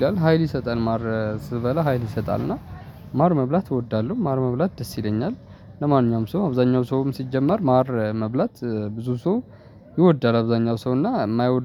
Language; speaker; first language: Amharic; non-native, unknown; Tigrinya